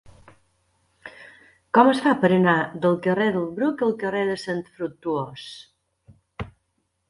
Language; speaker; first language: Catalan; native; Catalan